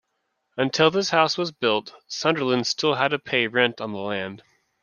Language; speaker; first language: English; native; English